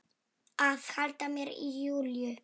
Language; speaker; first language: Icelandic; non-native, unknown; Polish